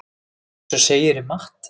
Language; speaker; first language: Icelandic; native; Icelandic